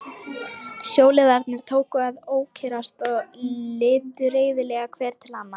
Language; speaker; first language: Icelandic; non-native, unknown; Lithuanian